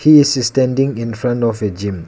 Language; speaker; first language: English; non-native, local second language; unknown